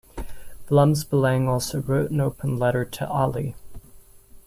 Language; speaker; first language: English; non-native, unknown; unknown